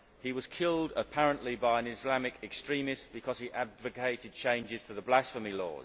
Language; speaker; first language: English; native; English